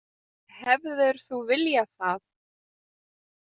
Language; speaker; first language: Icelandic; non-native, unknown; Lithuanian